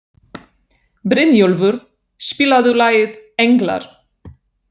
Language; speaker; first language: Icelandic; non-native, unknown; Polish